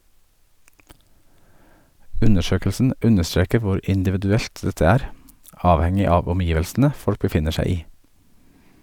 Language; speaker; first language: Norwegian; native; Norwegian